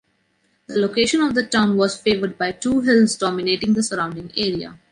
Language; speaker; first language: English; non-native, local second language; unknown